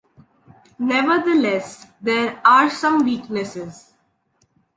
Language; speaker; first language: English; non-native, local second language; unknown